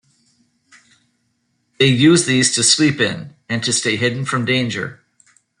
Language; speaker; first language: English; native; English